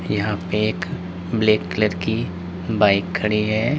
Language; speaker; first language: Hindi; native; Hindi